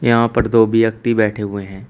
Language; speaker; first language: Hindi; native; Hindi